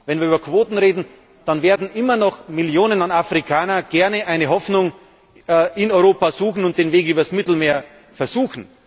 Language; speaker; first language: German; native; German